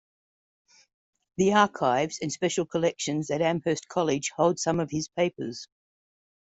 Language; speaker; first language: English; native; English